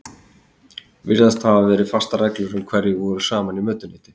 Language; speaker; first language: Icelandic; native; Icelandic